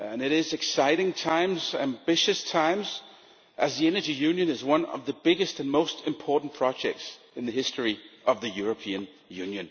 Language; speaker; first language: English; non-native, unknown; Danish